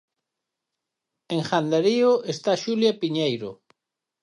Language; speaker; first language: Galician; native; Galician